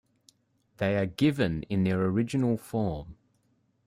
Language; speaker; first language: English; native; English